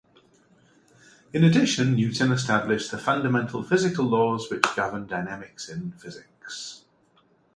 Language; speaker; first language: English; native; English